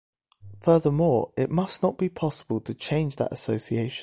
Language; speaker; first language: English; native; English